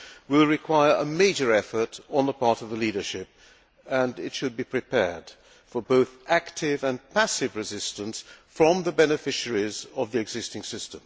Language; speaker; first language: English; non-native, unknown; Hungarian